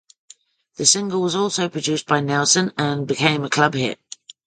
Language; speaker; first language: English; native; English